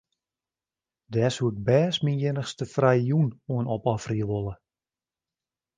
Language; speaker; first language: Western Frisian; native; Western Frisian